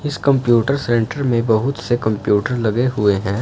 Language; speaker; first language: Hindi; non-native, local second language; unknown